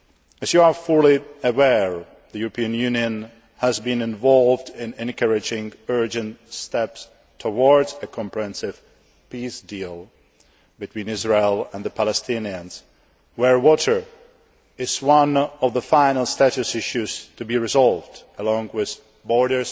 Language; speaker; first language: English; non-native, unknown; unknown